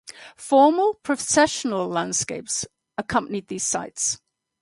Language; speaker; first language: English; native; English